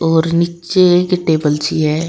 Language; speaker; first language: Hindi; native; Hindi